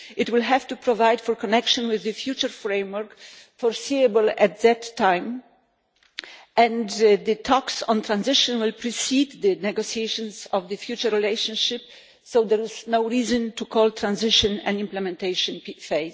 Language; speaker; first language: English; non-native, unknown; Polish